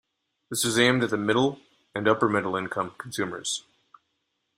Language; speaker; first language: English; non-native, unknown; Spanish